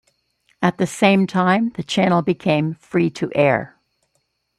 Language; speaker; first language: English; native; English